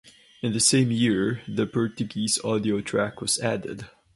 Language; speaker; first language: English; non-native, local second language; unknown